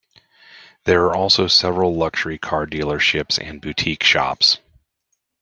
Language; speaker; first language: English; native; English